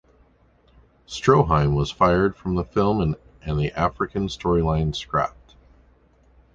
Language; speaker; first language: English; native; English